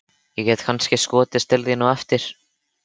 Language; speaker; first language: Icelandic; native; Icelandic